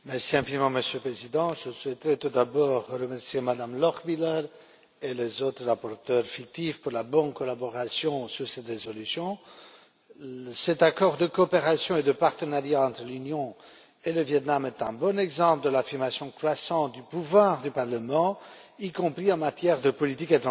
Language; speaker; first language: French; non-native, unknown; Romanian